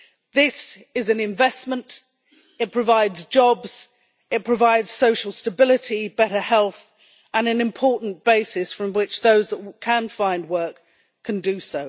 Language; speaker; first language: English; native; English